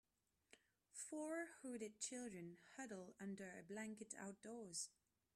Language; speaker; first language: English; non-native, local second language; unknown